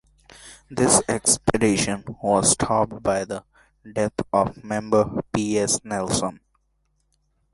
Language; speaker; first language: English; non-native, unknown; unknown